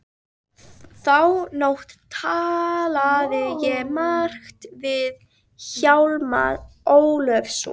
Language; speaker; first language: Icelandic; native; Icelandic